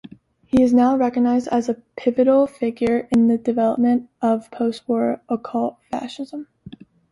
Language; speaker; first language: English; native; English